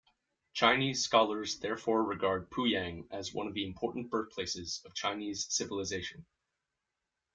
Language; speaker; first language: English; native; English